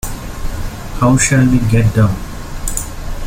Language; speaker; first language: English; non-native, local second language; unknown